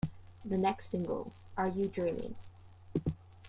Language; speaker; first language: English; native; English